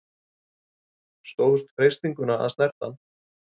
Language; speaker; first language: Icelandic; native; Icelandic